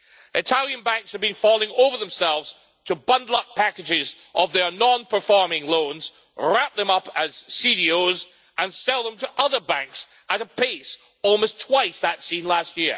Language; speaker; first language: English; native; English